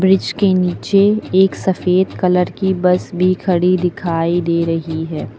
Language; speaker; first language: Hindi; native; Hindi